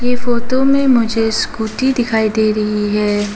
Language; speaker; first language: Hindi; early bilingual, other home language; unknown